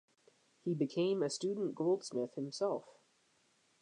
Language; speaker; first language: English; native; English